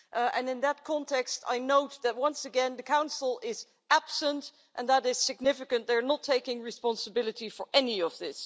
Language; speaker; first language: English; non-native, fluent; Dutch